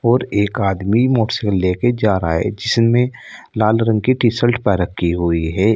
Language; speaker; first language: Hindi; native; Hindi